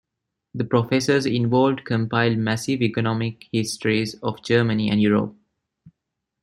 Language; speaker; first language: English; non-native, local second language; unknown